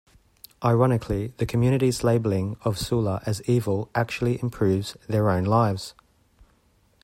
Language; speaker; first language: English; native; English